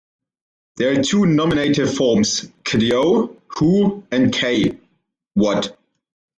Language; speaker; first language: English; non-native, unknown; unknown